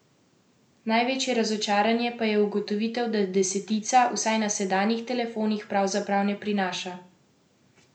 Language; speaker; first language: Slovenian; native; Slovenian